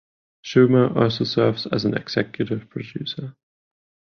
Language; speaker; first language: English; non-native, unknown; German